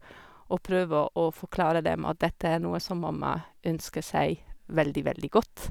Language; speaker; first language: Norwegian; non-native, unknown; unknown